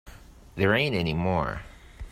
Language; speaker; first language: English; native; English